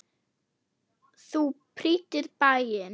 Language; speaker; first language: Icelandic; non-native, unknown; German